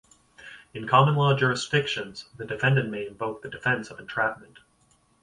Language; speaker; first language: English; native; English